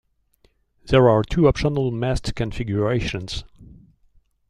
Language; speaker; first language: English; non-native, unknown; French